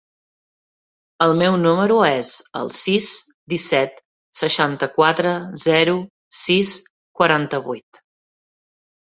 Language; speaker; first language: Catalan; native; Catalan